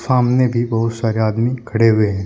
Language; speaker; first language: Hindi; native; Hindi